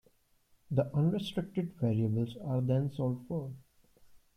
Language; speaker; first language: English; non-native, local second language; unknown